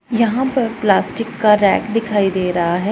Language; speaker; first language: Hindi; non-native, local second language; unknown